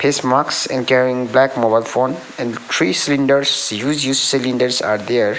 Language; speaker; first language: English; non-native, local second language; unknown